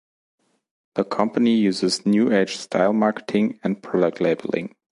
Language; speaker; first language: English; non-native, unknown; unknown